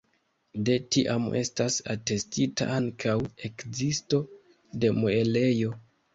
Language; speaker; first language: Esperanto; non-native, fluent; Kinyarwanda